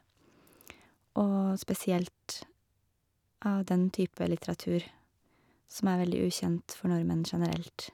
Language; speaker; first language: Norwegian; native; Norwegian